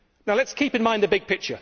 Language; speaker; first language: English; native; English